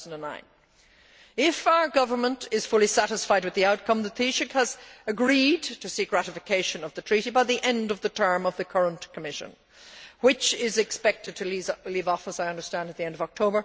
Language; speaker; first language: English; native; English